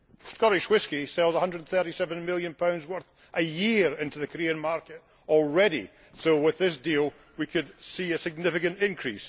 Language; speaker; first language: English; native; English